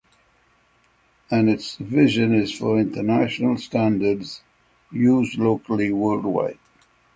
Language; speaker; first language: English; native; English